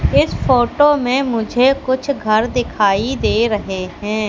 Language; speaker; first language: Hindi; native; Hindi